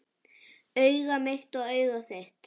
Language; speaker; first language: Icelandic; native; Icelandic